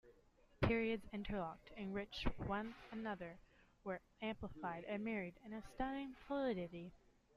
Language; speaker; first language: English; native; English